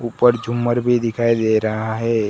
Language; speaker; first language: Hindi; non-native, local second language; Gujarati